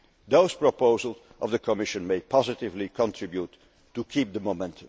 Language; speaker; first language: English; non-native, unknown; Dutch